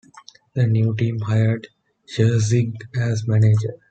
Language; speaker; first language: English; non-native, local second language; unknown